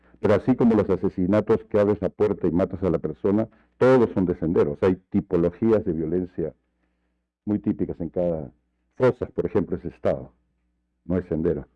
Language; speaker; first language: Spanish; native; Spanish